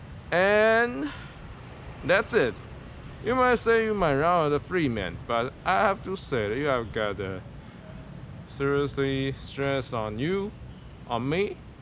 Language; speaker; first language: English; non-native, learner; Chinese